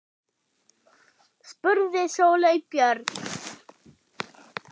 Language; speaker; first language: Icelandic; non-native, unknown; German